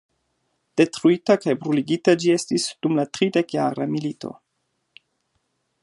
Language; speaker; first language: Esperanto; non-native, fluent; German